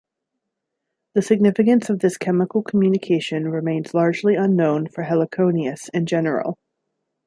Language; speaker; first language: English; native; English